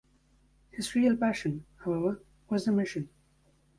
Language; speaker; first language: English; native; English